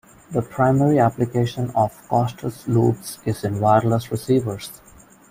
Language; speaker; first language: English; non-native, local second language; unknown